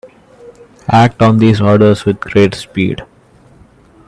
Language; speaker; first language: English; non-native, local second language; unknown